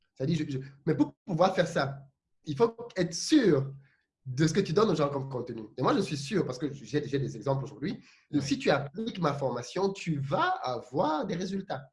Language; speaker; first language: French; non-native, local second language; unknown